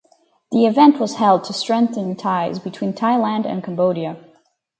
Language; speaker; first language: English; native; English